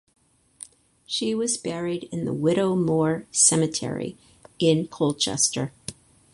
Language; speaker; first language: English; native; English